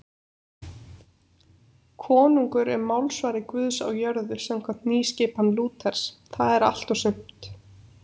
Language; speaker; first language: Icelandic; native; Icelandic